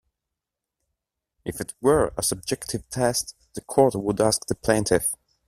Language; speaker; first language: English; non-native, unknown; Italian